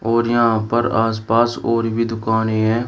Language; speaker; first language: Hindi; native; Hindi